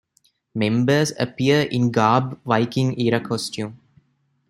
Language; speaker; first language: English; non-native, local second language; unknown